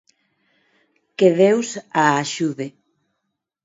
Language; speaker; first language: Galician; non-native, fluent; Spanish